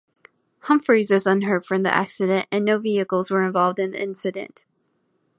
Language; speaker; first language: English; native; English